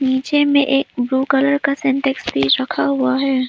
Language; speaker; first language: Hindi; non-native, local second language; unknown